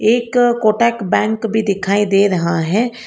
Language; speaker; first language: Hindi; non-native, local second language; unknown